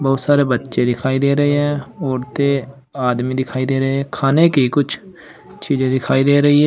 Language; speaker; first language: Hindi; native; Hindi